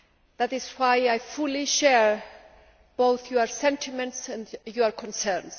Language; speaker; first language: English; non-native, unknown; Greek